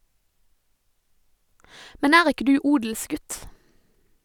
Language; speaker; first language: Norwegian; native; Norwegian